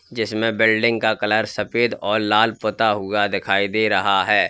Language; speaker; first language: Hindi; native; Hindi